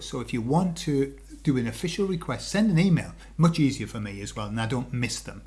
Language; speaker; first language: English; native; English